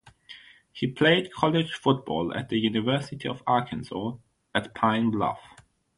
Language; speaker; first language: English; non-native, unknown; German